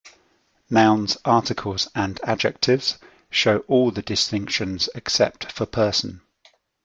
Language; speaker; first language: English; native; English